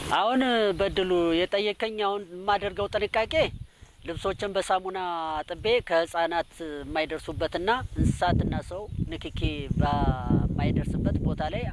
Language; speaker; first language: Amharic; native; Amharic